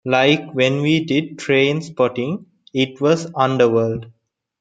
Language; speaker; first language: English; non-native, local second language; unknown